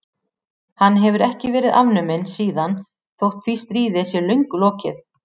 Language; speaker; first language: Icelandic; native; Icelandic